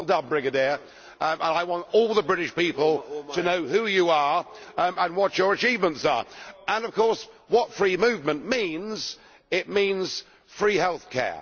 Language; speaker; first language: English; native; English